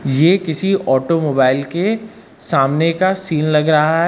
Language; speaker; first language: Hindi; native; Hindi